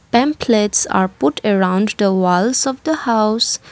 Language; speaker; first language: English; non-native, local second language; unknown